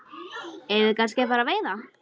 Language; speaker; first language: Icelandic; native; Icelandic